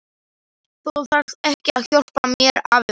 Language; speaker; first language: Icelandic; non-native, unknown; Slovak